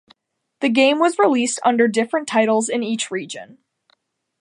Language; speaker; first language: English; native; English